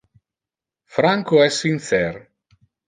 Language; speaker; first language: Interlingua; non-native, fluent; Italian